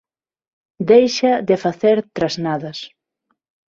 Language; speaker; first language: Galician; non-native, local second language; Spanish